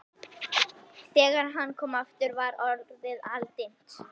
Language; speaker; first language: Icelandic; native; Icelandic